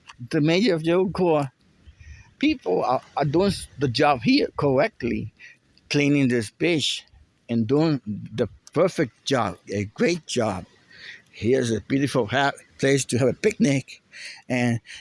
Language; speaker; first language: English; non-native, local second language; Spanish